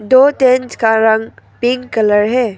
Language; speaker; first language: Hindi; non-native, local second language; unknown